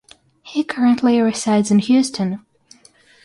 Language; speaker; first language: English; non-native, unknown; Russian